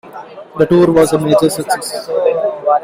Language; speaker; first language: English; non-native, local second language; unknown